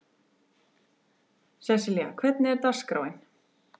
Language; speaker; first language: Icelandic; native; Icelandic